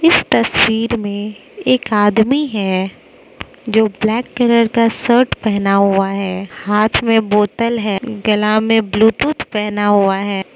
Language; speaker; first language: Hindi; non-native, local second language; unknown